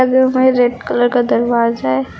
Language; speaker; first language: Hindi; native; Hindi